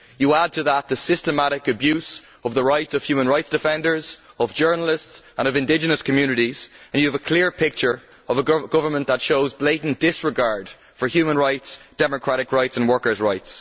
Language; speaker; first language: English; native; English